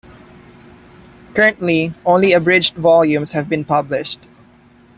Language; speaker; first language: English; non-native, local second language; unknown